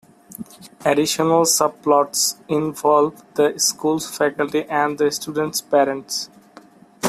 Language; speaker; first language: English; non-native, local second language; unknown